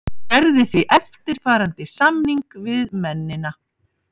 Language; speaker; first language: Icelandic; native; Icelandic